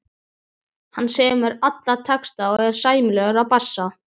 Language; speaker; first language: Icelandic; native; Icelandic